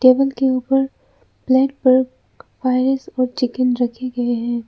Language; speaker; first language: Hindi; non-native, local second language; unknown